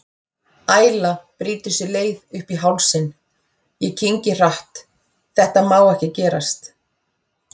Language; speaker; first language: Icelandic; native; Icelandic